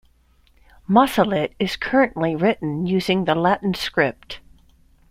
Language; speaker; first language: English; native; English